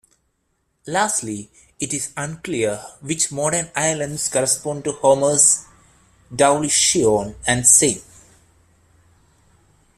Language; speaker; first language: English; non-native, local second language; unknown